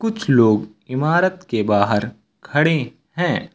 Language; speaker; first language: Hindi; native; Hindi